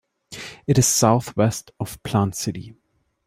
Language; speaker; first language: English; non-native, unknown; German